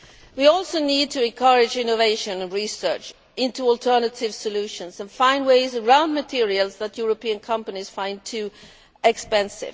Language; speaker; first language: English; non-native, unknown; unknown